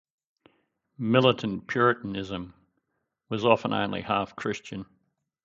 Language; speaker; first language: English; native; English